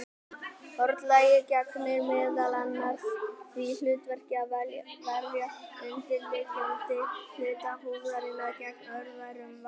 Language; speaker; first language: Icelandic; native; Icelandic